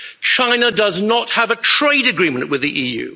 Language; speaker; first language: English; native; English